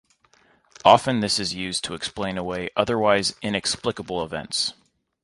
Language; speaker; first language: English; native; English